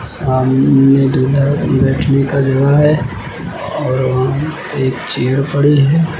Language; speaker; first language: Hindi; native; Hindi